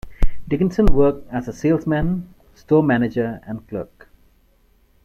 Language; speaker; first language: English; non-native, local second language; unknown